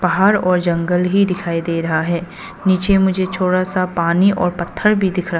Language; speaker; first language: Hindi; early bilingual, other home language; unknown